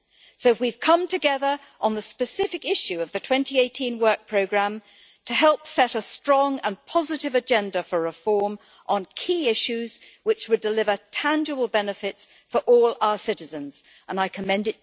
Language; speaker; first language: English; native; English